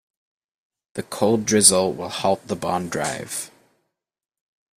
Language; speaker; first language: English; native; English